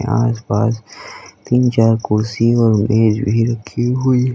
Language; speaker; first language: Hindi; native; Hindi